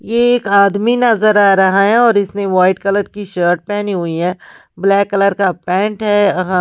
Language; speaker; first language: Hindi; non-native, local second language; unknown